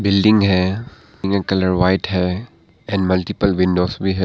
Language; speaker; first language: Hindi; non-native, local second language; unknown